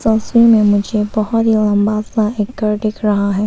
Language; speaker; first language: Hindi; non-native, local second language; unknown